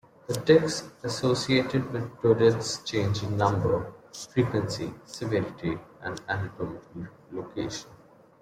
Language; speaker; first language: English; non-native, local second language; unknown